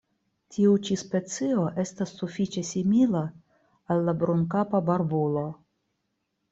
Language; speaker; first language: Esperanto; non-native, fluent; Russian